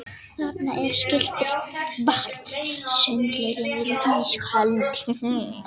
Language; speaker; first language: Icelandic; non-native, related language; Danish